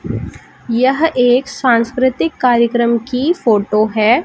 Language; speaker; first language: Hindi; native; Hindi